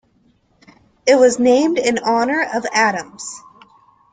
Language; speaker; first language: English; native; English